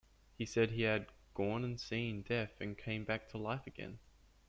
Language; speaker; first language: English; native; English